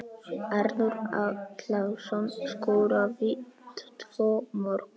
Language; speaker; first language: Icelandic; non-native, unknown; Polish